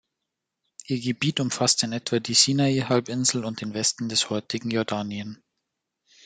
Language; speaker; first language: German; native; German